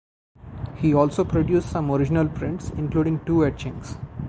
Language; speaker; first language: English; non-native, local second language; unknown